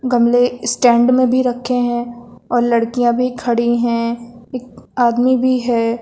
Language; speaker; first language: Hindi; native; Hindi